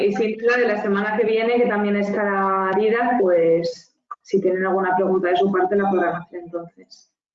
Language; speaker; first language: Spanish; native; Spanish